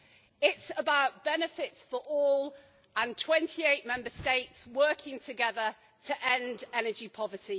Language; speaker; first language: English; native; English